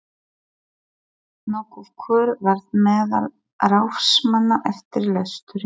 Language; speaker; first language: Icelandic; non-native, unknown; Polish